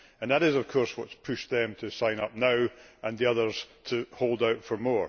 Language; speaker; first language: English; native; English